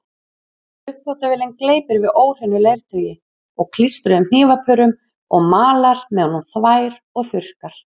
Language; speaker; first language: Icelandic; native; Icelandic